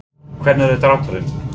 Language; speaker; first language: Icelandic; non-native, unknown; English